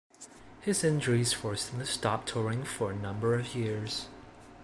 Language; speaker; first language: English; non-native, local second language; Cantonese